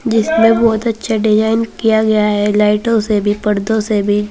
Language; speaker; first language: Hindi; native; Hindi